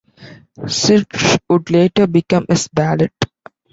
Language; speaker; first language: English; non-native, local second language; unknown